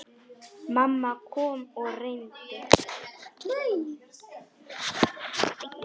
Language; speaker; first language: Icelandic; non-native, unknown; Polish